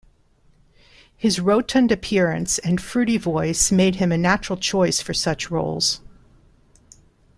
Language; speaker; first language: English; non-native, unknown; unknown